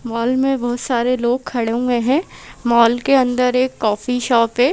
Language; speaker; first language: Hindi; native; Hindi